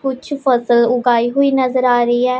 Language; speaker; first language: Hindi; non-native, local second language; Punjabi